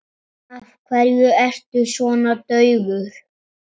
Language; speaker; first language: Icelandic; native; Icelandic